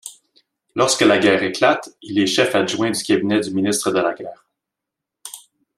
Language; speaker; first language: French; native; French